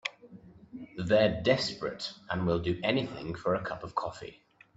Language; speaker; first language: English; native; English